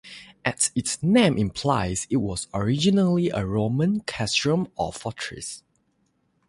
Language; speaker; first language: English; non-native, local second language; Chinese